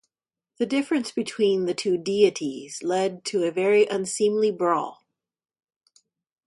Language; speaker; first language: English; native; English